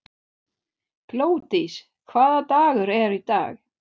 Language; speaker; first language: Icelandic; non-native, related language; Swedish